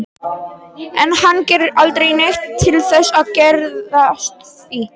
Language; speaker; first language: Icelandic; non-native, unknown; Polish